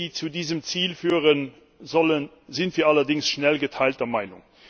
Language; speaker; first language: German; non-native, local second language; Luxembourgish